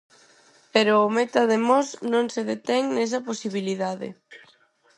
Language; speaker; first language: Galician; non-native, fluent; Spanish